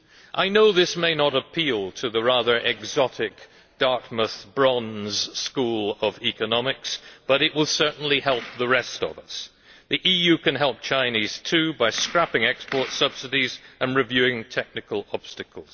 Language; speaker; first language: English; native; English